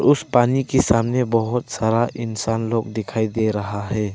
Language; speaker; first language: Hindi; early bilingual, other home language; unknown